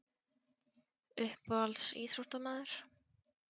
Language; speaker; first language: Icelandic; non-native, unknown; Polish